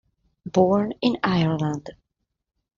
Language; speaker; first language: English; non-native, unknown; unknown